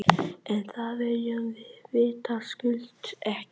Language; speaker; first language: Icelandic; non-native, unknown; Vietnamese